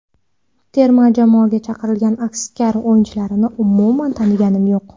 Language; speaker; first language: Uzbek; non-native, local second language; Kara-Kalpak